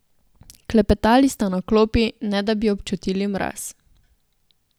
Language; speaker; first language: Slovenian; native; Slovenian